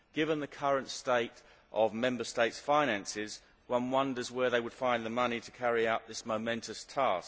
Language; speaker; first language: English; native; English